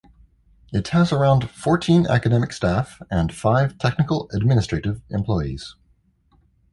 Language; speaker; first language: English; native; English